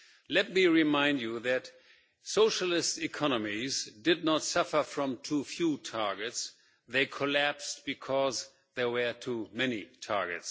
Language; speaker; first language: English; non-native, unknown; German